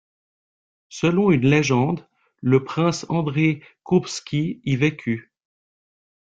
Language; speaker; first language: French; native; French